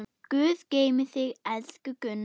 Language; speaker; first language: Icelandic; non-native, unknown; German